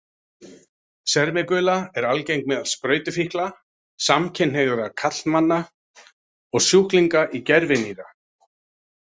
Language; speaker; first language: Icelandic; native; Icelandic